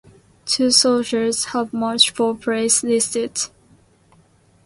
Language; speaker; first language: English; non-native, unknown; Japanese